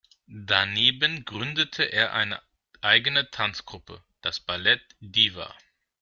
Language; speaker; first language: German; non-native, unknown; Greek